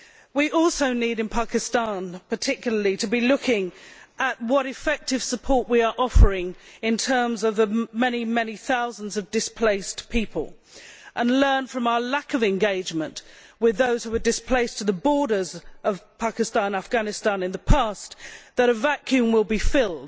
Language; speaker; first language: English; native; English